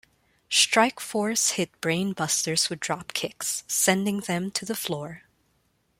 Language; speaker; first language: English; non-native, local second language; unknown